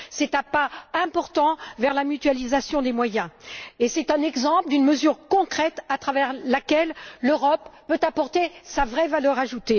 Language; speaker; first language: French; native; French